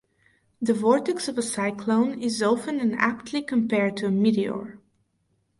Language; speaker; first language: English; non-native, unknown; Bulgarian